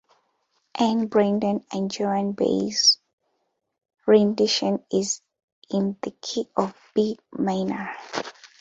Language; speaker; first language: English; non-native, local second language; Ganda